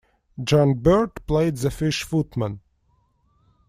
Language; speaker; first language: English; non-native, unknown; Russian